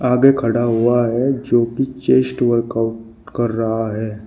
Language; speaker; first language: Hindi; native; Hindi